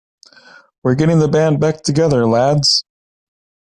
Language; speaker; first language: English; native; English